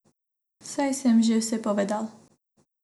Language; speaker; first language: Slovenian; non-native, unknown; Macedonian